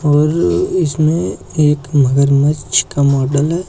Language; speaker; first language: Hindi; native; Hindi